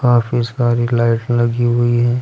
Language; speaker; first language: Hindi; native; Hindi